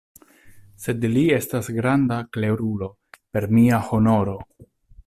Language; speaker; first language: Esperanto; non-native, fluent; Italian